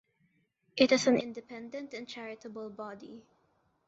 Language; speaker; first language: English; non-native, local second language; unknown